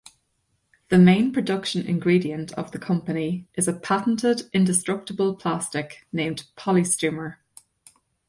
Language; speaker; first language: English; native; English